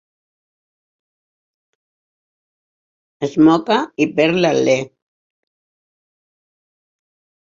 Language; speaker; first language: Catalan; non-native, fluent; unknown